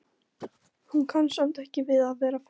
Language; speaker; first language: Icelandic; non-native, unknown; Polish